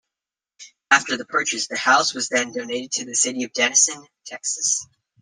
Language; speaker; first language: English; native; English